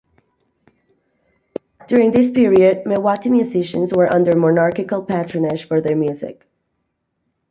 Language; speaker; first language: English; native; English